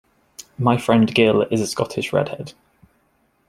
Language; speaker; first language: English; native; English